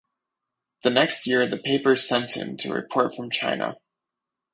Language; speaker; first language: English; native; English